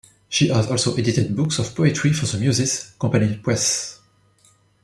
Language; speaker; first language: English; non-native, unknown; French